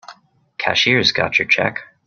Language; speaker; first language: English; native; English